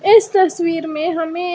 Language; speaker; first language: Hindi; non-native, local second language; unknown